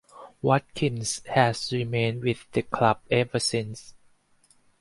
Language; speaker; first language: English; non-native, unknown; Thai